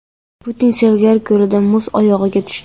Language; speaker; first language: Uzbek; non-native, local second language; Kara-Kalpak